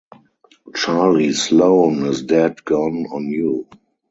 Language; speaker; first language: English; non-native, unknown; German